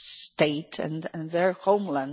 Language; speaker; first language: English; non-native, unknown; Polish